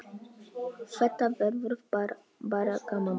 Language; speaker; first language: Icelandic; non-native, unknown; Polish